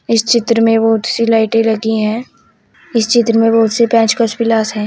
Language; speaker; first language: Hindi; native; Hindi